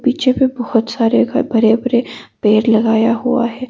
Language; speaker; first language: Hindi; non-native, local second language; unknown